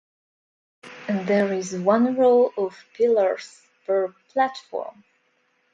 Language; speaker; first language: English; non-native, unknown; Russian